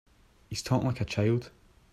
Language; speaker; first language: English; native; English